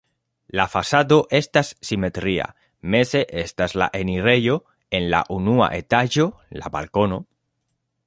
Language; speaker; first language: Esperanto; non-native, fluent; Spanish